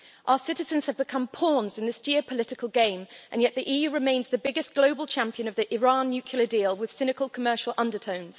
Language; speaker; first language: English; native; English